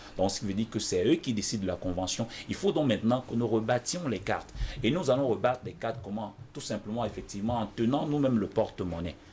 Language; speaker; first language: French; non-native, local second language; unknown